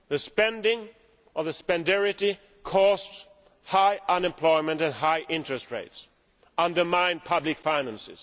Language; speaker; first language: English; non-native, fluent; Swedish